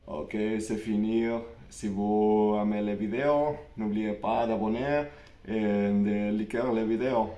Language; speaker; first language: French; non-native, learner; Spanish